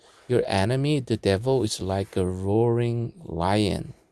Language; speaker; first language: English; non-native, fluent; Korean